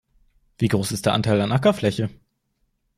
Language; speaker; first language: German; native; German